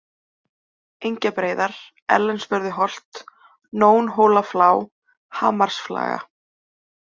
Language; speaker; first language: Icelandic; native; Icelandic